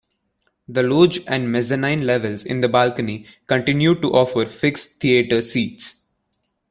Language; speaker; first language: English; non-native, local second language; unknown